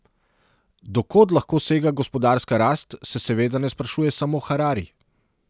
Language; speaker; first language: Slovenian; non-native, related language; Serbian